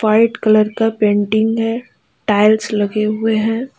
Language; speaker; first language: Hindi; native; Hindi